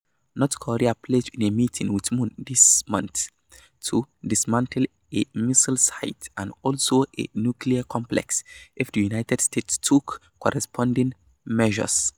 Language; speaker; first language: English; non-native, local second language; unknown